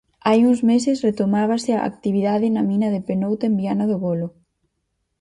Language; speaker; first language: Galician; native; Galician